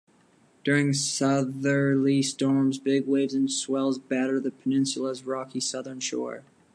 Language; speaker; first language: English; native; English